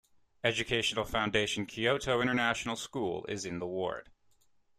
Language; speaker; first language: English; native; English